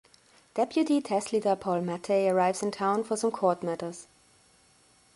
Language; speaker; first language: English; non-native, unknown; German